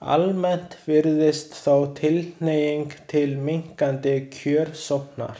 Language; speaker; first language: Icelandic; non-native, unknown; Chinese